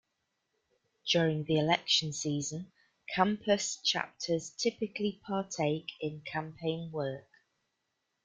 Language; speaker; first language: English; native; English